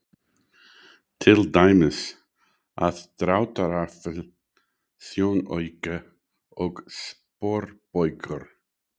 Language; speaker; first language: Icelandic; non-native, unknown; English